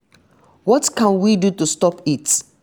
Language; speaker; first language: English; non-native, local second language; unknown